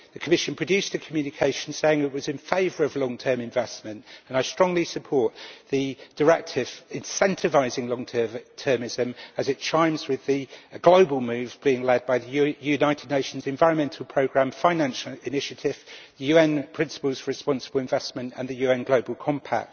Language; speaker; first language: English; native; English